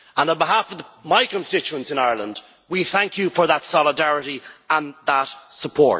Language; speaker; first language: English; native; English